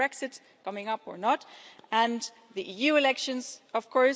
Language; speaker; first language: English; non-native, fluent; German